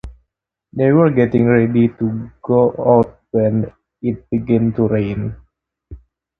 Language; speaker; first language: English; non-native, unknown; Javanese